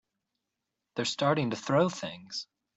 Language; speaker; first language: English; native; English